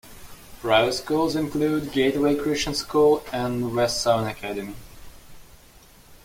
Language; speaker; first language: English; non-native, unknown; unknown